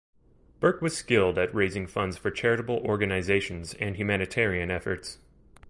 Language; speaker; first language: English; native; English